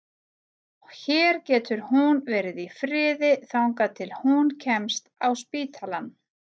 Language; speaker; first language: Icelandic; native; Icelandic